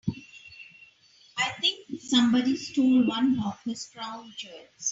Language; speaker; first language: English; non-native, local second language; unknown